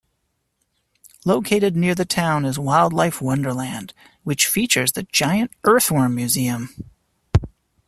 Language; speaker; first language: English; native; English